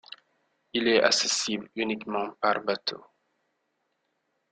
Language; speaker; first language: French; non-native, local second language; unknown